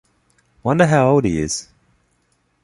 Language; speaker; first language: English; native; English